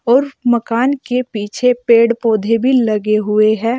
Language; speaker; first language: Hindi; native; Hindi